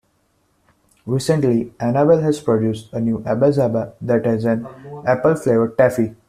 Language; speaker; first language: English; non-native, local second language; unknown